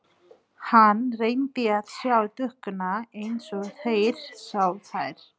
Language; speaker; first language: Icelandic; non-native, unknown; Nepali